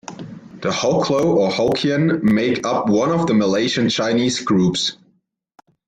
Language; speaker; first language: English; non-native, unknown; German